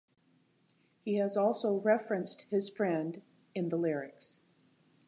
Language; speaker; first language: English; native; English